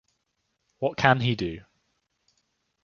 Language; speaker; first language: English; native; English